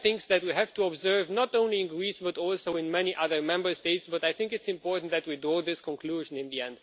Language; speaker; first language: English; non-native, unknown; Romanian